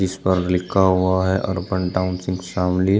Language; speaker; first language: Hindi; native; Hindi